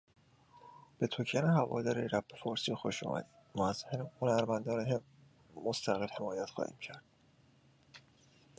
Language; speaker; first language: English; native; English